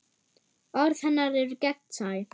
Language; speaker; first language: Icelandic; non-native, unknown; German